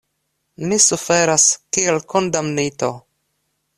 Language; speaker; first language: Esperanto; non-native, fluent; Russian